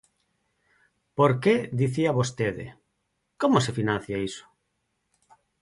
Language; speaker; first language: Galician; non-native, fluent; Spanish